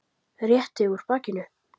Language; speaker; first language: Icelandic; native; Icelandic